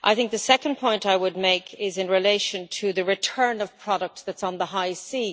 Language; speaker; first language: English; native; English